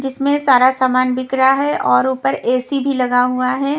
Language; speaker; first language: Hindi; non-native, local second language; Punjabi